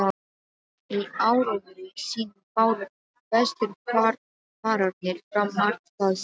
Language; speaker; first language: Icelandic; non-native, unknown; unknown